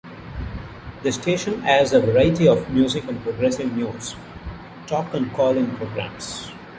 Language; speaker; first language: English; non-native, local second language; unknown